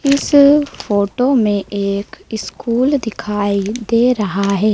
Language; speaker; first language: Hindi; native; Hindi